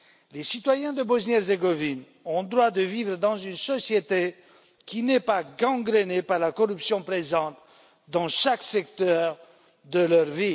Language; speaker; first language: French; non-native, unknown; Romanian